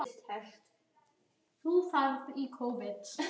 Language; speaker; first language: Icelandic; native; Icelandic